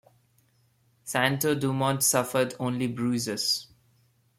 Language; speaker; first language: English; non-native, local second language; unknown